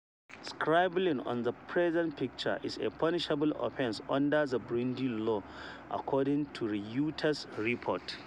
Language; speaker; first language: English; non-native, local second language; Hausa